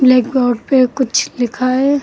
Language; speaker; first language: Hindi; native; Hindi